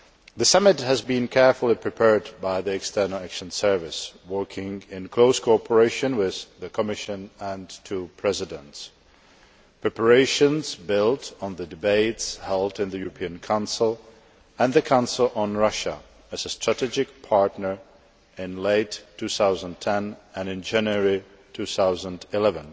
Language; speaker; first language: English; non-native, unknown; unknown